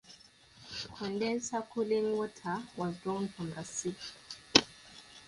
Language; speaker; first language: English; native; English